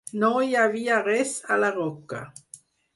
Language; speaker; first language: Catalan; non-native, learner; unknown